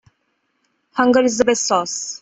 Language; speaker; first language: English; non-native, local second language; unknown